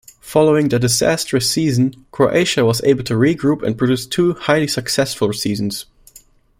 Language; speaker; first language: English; non-native, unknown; German